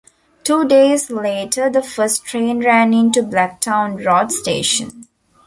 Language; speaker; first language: English; non-native, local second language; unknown